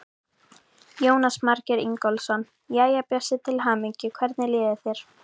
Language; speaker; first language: Icelandic; native; Icelandic